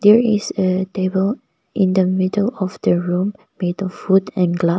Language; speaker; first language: English; non-native, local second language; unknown